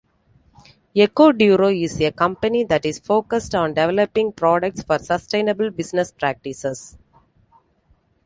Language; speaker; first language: English; non-native, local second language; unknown